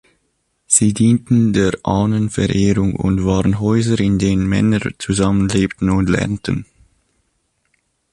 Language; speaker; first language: German; native; German